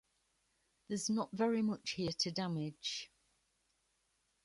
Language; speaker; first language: English; native; English